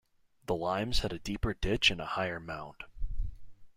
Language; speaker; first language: English; native; English